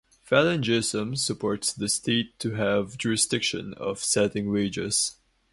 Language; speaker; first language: English; non-native, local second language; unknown